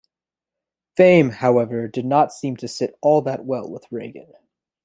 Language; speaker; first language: English; native; English